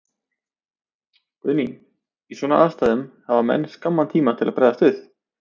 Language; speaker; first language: Icelandic; native; Icelandic